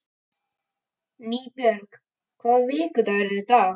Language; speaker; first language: Icelandic; native; Icelandic